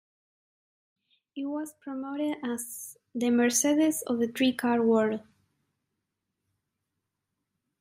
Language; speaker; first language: English; non-native, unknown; Spanish